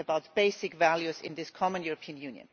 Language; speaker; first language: English; non-native, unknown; German